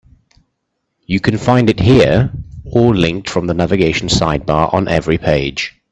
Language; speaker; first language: English; native; English